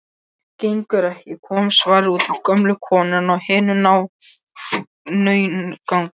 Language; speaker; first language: Icelandic; non-native, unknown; Polish